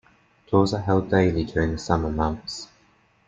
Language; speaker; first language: English; native; English